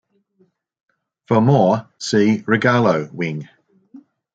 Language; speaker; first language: English; native; English